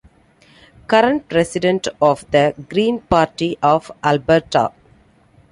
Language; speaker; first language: English; non-native, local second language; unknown